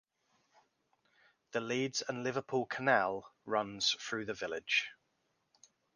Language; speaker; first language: English; native; English